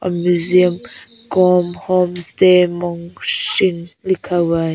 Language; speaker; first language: Hindi; non-native, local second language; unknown